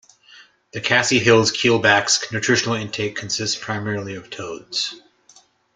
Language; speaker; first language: English; native; English